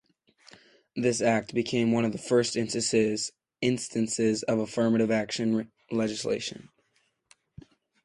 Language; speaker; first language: English; native; English